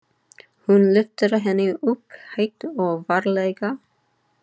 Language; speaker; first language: Icelandic; non-native, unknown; English